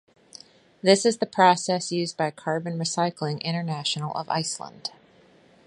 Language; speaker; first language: English; native; English